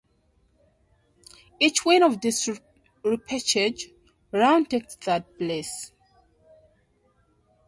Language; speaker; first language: English; native; English